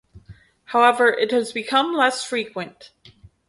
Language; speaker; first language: English; native; English